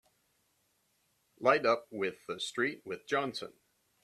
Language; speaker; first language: English; native; English